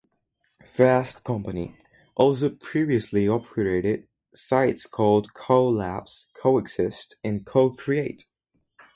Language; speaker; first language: English; non-native, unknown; Spanish